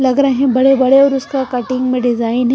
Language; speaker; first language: Hindi; non-native, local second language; Punjabi